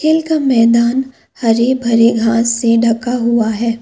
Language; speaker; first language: Hindi; non-native, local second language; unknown